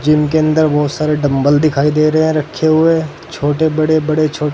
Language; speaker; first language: Hindi; native; Hindi